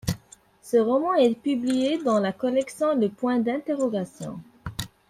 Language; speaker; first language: French; non-native, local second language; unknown